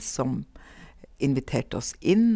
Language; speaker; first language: Norwegian; native; Norwegian